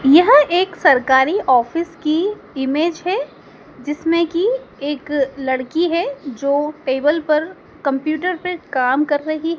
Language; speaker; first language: Hindi; native; Hindi